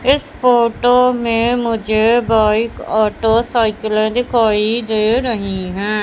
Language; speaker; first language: Hindi; native; Hindi